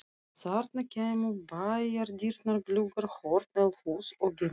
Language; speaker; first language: Icelandic; non-native, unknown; Russian